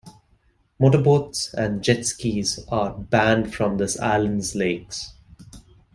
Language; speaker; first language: English; non-native, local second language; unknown